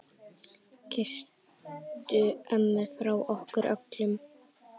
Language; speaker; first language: Icelandic; native; Icelandic